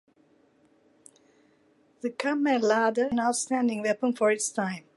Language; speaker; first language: English; non-native, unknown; Turkish